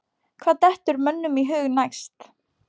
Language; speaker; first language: Icelandic; non-native, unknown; Polish